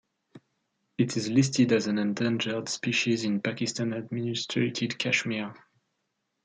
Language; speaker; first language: English; non-native, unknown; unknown